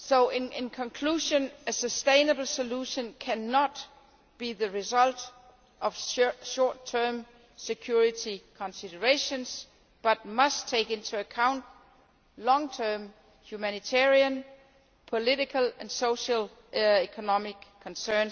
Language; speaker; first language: English; non-native, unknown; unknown